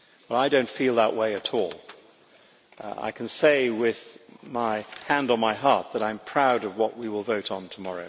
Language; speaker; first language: English; native; English